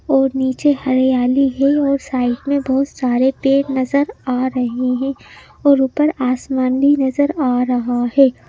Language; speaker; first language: Hindi; native; Hindi